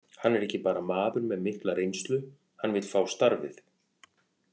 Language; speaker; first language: Icelandic; native; Icelandic